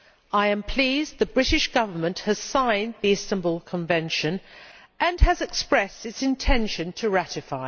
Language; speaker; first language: English; native; English